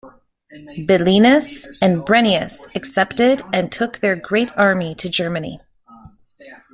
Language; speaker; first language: English; native; English